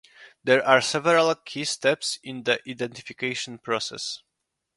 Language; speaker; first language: English; non-native, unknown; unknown